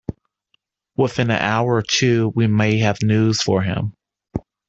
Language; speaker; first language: English; native; English